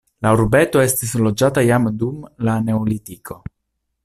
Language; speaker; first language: Esperanto; non-native, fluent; Italian